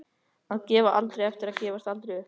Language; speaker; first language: Icelandic; native; Icelandic